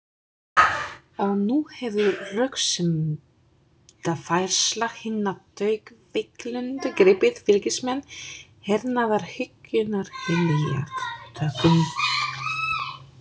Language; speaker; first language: Icelandic; non-native, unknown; Polish